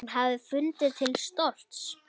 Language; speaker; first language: Icelandic; native; Icelandic